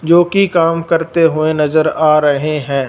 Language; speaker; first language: Hindi; non-native, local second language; Punjabi